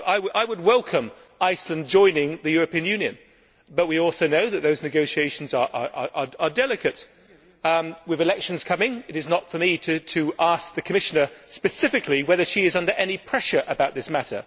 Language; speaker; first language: English; native; English